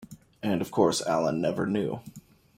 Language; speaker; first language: English; native; English